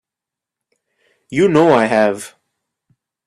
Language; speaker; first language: English; non-native, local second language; Bangla